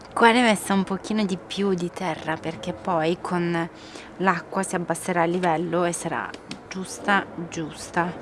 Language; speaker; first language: Italian; early bilingual, other home language; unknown